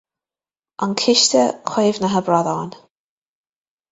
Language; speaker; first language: Irish; native; Irish